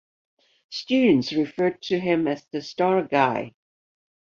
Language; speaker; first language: English; non-native, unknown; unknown